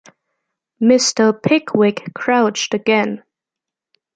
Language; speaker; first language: English; non-native, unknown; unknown